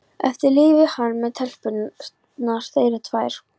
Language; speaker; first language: Icelandic; non-native, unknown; Polish